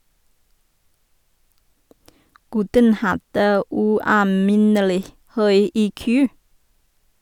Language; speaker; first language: Norwegian; non-native, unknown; Vietnamese